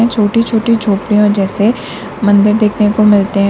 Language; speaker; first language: Hindi; native; Hindi